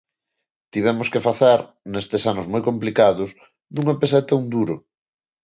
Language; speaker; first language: Galician; non-native, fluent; Spanish